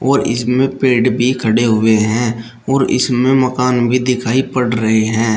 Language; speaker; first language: Hindi; native; Hindi